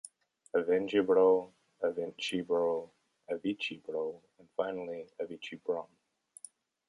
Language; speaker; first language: English; native; English